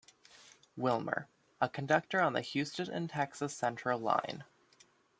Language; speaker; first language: English; native; English